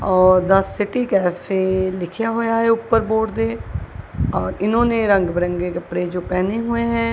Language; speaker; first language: Hindi; non-native, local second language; Punjabi